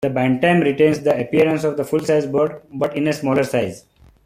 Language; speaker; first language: English; non-native, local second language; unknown